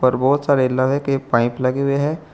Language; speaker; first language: Hindi; native; Hindi